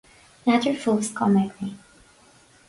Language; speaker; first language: Irish; non-native, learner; English